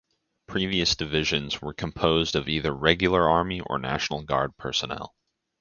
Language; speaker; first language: English; native; English